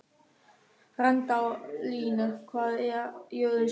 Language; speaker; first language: Icelandic; non-native, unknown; German